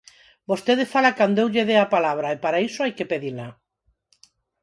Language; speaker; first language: Galician; non-native, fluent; Spanish